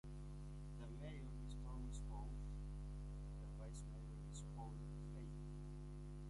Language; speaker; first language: English; native; English